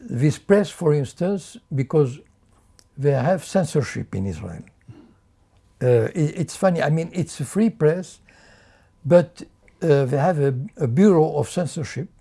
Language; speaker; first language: English; non-native, fluent; French